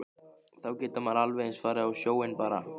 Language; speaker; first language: Icelandic; native; Icelandic